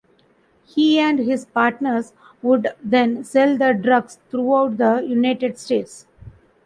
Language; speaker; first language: English; non-native, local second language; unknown